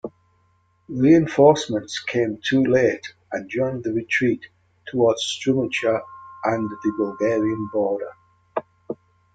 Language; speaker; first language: English; native; English